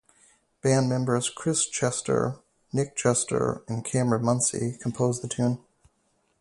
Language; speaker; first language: English; native; English